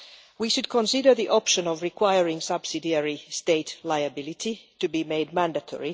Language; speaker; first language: English; non-native, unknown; Finnish